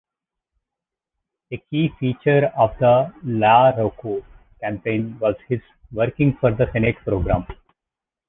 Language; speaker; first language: English; native; English